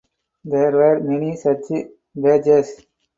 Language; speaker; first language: English; non-native, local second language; Tamil